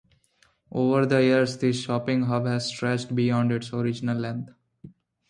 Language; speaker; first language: English; non-native, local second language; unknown